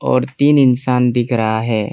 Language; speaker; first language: Hindi; non-native, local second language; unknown